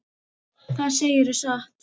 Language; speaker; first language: Icelandic; non-native, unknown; Filipino